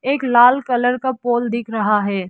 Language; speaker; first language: Hindi; non-native, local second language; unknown